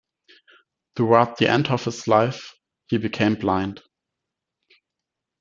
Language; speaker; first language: English; non-native, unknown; German